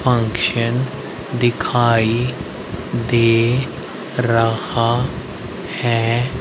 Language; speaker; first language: Hindi; native; Hindi